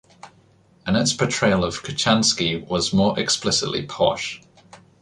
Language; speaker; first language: English; native; English